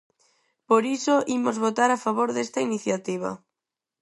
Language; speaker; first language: Galician; non-native, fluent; Spanish